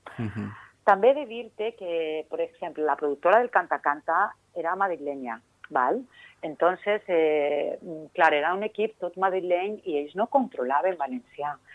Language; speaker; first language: Catalan; non-native, local second language; Spanish